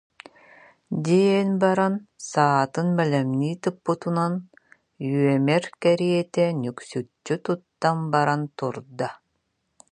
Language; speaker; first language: Yakut; native; Yakut